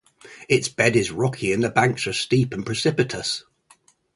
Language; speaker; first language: English; native; English